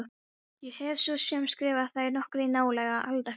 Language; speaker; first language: Icelandic; non-native, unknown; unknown